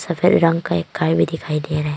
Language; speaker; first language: Hindi; non-native, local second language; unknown